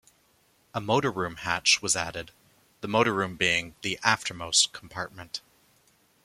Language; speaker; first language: English; native; English